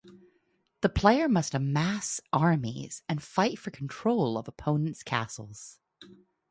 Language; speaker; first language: English; non-native, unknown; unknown